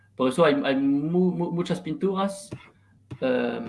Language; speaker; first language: Spanish; non-native, learner; French